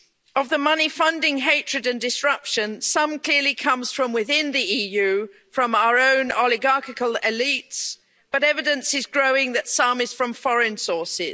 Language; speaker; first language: English; native; English